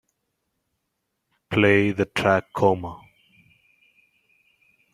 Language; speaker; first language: English; non-native, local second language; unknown